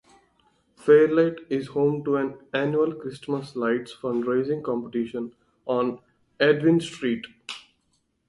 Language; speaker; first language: English; non-native, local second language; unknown